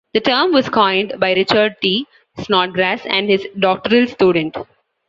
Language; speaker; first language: English; non-native, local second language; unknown